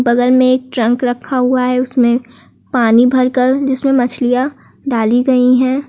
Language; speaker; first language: Hindi; native; Hindi